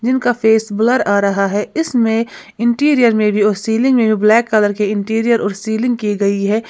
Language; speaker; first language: Hindi; native; Hindi